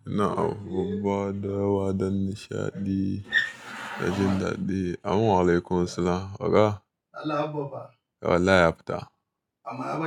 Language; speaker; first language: Hausa; native; Hausa